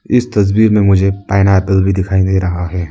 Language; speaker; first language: Hindi; non-native, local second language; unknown